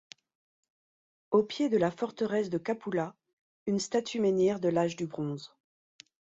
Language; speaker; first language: French; native; French